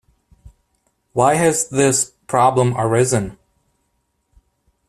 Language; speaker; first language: English; native; English